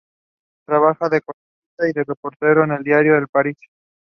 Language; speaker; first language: English; non-native, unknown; Spanish